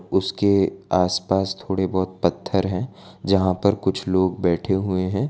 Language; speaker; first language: Hindi; non-native, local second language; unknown